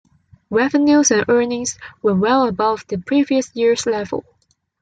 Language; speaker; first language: English; non-native, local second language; Cantonese